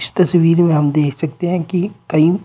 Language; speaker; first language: Hindi; native; Hindi